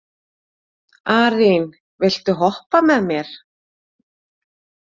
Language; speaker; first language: Icelandic; native; Icelandic